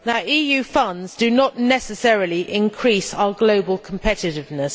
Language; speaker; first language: English; native; English